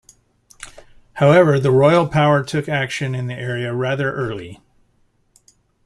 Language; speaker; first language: English; native; English